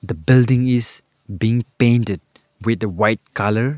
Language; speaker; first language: English; non-native, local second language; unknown